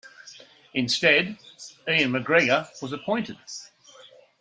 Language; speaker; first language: English; native; English